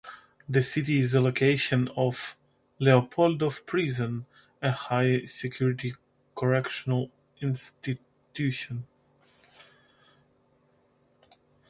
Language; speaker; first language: English; non-native, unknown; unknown